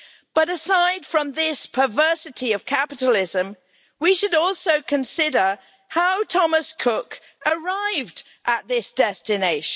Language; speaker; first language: English; native; English